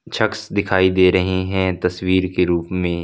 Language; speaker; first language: Hindi; non-native, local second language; Punjabi